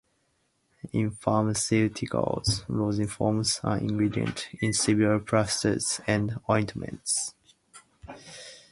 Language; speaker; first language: English; native; English